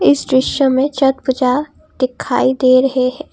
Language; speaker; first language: Hindi; non-native, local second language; Assamese